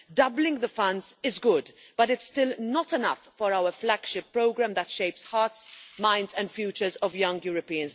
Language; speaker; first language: English; non-native, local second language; Maltese